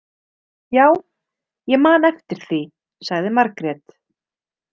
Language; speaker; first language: Icelandic; native; Icelandic